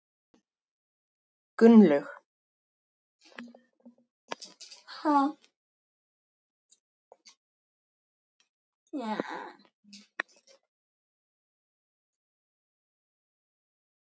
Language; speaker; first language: Icelandic; native; Icelandic